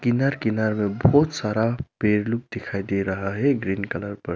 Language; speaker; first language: Hindi; non-native, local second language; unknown